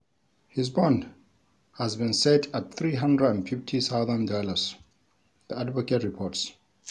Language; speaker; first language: English; non-native, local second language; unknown